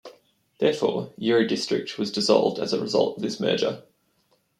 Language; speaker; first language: English; native; English